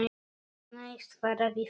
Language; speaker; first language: Icelandic; non-native, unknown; Polish